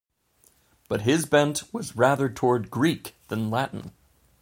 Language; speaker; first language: English; native; English